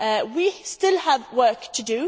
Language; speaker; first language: English; non-native, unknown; Swedish